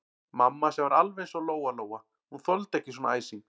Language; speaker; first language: Icelandic; native; Icelandic